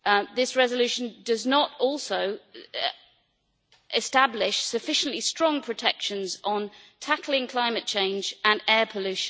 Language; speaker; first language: English; native; English